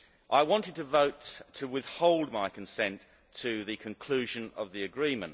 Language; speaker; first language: English; native; English